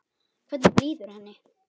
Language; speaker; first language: Icelandic; native; Icelandic